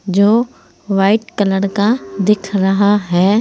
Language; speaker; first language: Hindi; native; Hindi